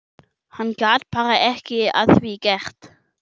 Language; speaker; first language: Icelandic; non-native, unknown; German